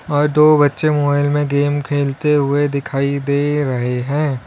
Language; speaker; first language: Hindi; native; Hindi